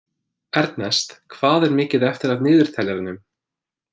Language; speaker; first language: Icelandic; non-native, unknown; English